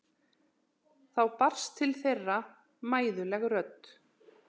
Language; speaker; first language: Icelandic; native; Icelandic